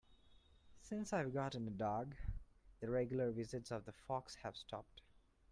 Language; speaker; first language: English; non-native, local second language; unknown